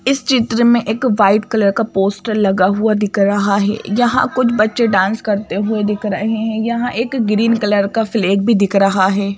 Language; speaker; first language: Hindi; native; Hindi